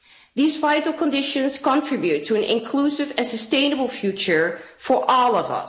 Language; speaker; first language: English; non-native, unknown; Dutch